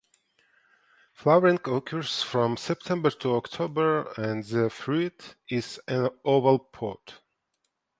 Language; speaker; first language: English; non-native, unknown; Ukrainian